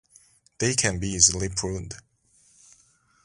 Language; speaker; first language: English; non-native, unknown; Korean